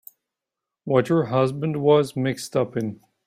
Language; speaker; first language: English; native; English